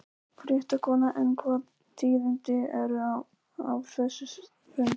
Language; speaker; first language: Icelandic; non-native, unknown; Polish